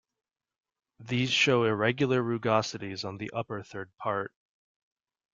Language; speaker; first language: English; native; English